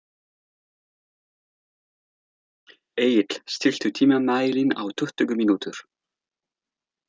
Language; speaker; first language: Icelandic; non-native, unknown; French